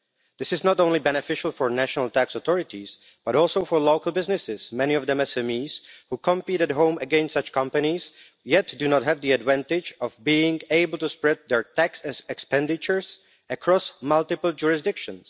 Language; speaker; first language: English; non-native, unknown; Czech